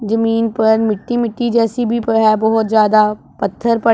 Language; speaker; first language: Hindi; non-native, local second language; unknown